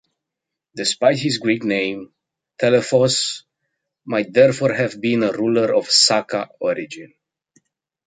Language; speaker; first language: English; native; English